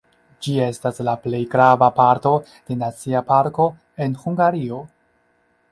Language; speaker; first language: Esperanto; non-native, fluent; Chinese